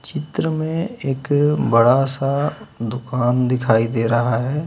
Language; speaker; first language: Hindi; native; Hindi